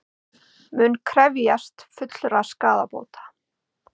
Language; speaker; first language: Icelandic; native; Icelandic